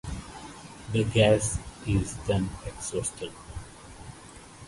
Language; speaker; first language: English; non-native, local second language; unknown